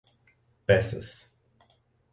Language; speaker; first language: Portuguese; native; Portuguese